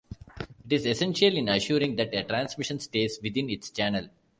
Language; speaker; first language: English; non-native, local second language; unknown